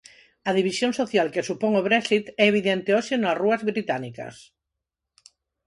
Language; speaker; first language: Galician; non-native, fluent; Spanish